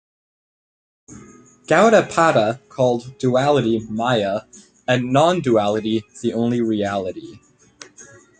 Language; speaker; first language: English; native; English